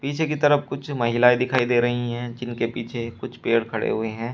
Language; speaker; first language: Hindi; native; Hindi